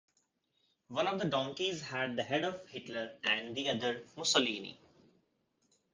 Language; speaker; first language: English; non-native, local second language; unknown